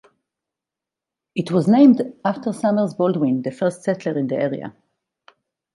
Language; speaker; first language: English; non-native, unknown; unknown